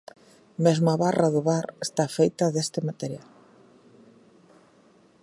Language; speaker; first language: Galician; native; Galician